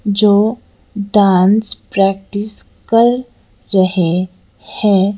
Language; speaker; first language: Hindi; non-native, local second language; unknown